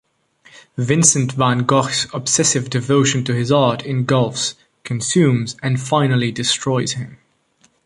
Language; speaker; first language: English; non-native, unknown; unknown